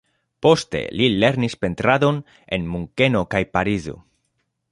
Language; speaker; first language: Esperanto; non-native, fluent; Spanish